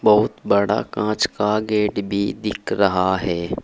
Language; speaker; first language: Hindi; native; Hindi